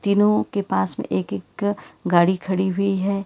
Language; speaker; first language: Hindi; non-native, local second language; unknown